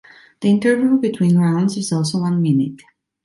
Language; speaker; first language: English; non-native, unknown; Italian